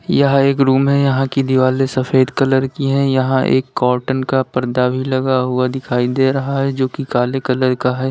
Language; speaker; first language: Hindi; native; Hindi